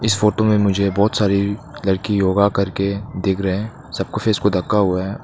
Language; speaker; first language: Hindi; non-native, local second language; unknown